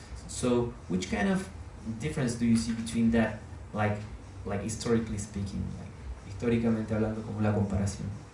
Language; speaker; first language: English; non-native, fluent; Spanish